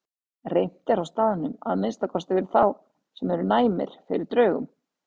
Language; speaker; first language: Icelandic; native; Icelandic